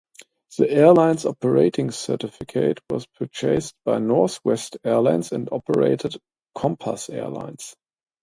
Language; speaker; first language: English; non-native, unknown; German